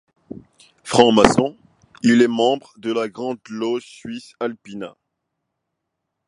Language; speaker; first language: French; non-native, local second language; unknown